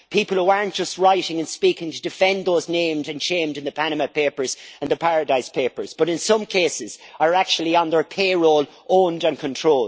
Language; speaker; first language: English; native; English